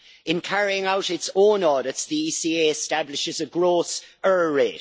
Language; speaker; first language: English; native; English